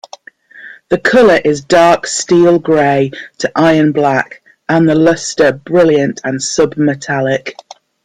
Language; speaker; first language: English; native; English